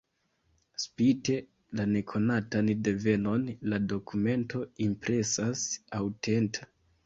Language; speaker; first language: Esperanto; non-native, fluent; Kinyarwanda